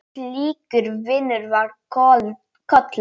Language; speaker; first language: Icelandic; non-native, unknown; Polish